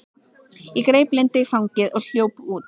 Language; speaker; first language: Icelandic; native; Icelandic